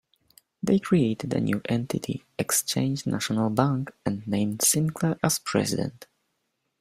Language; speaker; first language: English; non-native, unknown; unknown